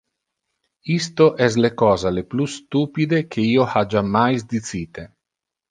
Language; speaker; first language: Interlingua; non-native, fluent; Italian